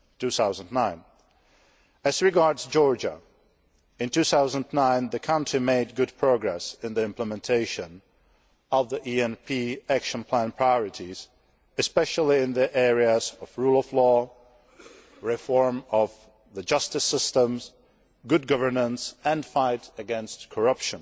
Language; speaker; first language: English; non-native, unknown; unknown